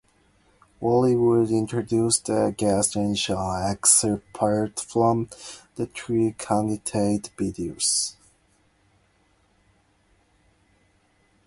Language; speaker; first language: English; non-native, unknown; Japanese